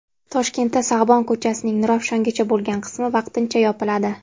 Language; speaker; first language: Uzbek; native; Uzbek